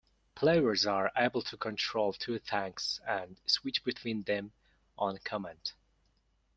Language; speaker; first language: English; non-native, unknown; Mongolian